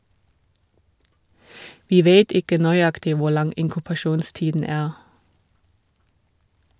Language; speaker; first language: Norwegian; non-native, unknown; German